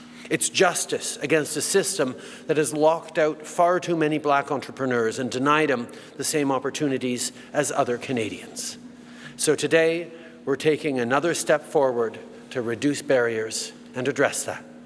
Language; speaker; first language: English; native; English